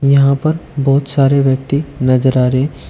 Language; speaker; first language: Hindi; native; Hindi